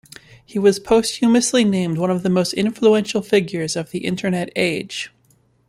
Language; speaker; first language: English; native; English